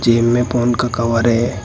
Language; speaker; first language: Hindi; native; Hindi